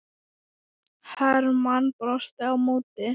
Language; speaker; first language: Icelandic; non-native, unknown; Thai